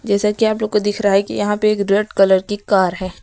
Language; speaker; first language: Hindi; native; Hindi